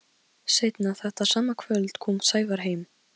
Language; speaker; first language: Icelandic; non-native, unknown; Polish